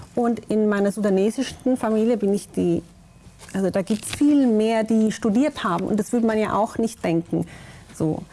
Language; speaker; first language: German; native; German